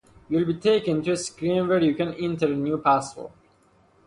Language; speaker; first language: English; non-native, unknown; Persian